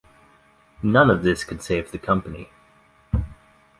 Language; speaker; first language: English; native; English